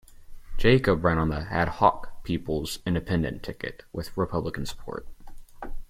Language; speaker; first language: English; native; English